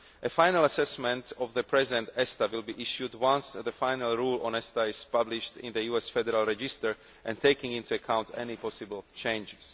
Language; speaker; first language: English; non-native, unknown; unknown